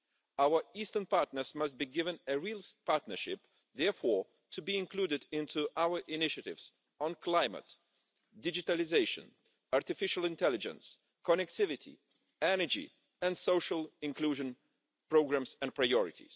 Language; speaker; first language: English; non-native, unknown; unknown